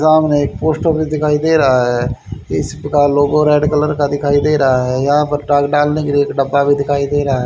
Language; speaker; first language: Hindi; native; Hindi